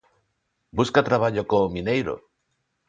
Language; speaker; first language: Galician; non-native, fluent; Spanish